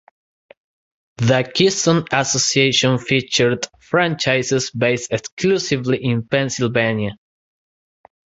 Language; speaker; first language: English; non-native, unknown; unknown